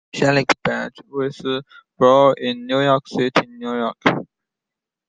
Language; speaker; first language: English; non-native, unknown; Chinese